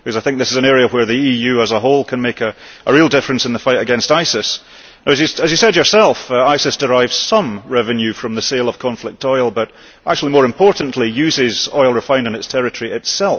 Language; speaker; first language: English; early bilingual, heritage; English